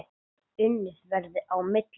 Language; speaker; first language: Icelandic; non-native, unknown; English